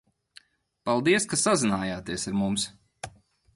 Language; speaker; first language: Latvian; non-native, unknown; Lithuanian